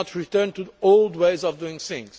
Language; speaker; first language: English; non-native, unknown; Portuguese